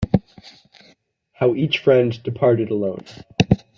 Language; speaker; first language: English; native; English